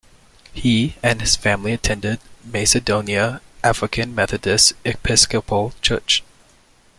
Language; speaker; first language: English; native; English